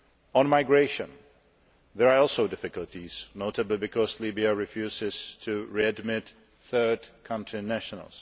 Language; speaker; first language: English; non-native, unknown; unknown